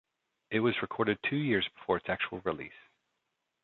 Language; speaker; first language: English; native; English